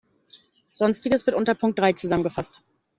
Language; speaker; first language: German; native; German